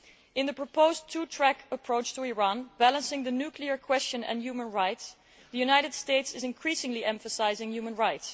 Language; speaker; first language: English; non-native, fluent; Dutch